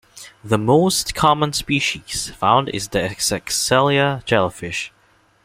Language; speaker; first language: English; non-native, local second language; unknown